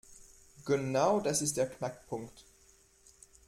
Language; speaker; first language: German; non-native, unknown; French